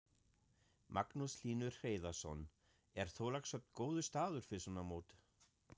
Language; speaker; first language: Icelandic; non-native, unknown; German